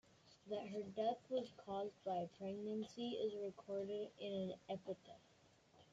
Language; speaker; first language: English; native; English